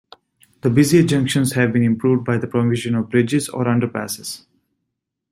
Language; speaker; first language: English; native; English